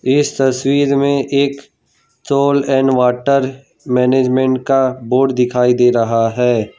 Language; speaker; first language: Hindi; non-native, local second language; Gujarati